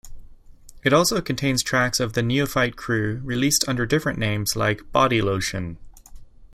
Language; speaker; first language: English; native; English